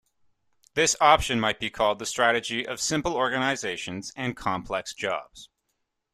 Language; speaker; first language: English; native; English